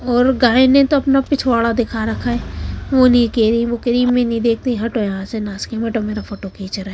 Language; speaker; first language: Hindi; native; Hindi